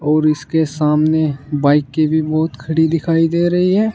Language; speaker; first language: Hindi; native; Hindi